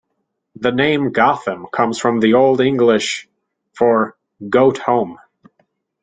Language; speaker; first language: English; native; English